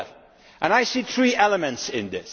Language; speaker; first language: English; non-native, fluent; Dutch